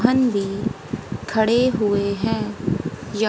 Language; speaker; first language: Hindi; native; Hindi